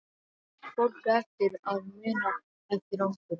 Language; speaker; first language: Icelandic; non-native, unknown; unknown